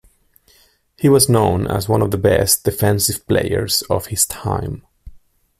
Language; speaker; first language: English; non-native, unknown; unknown